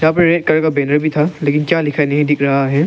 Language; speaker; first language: Hindi; non-native, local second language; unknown